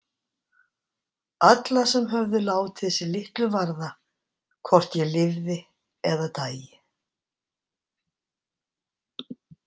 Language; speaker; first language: Icelandic; native; Icelandic